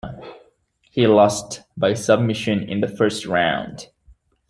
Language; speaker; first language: English; native; English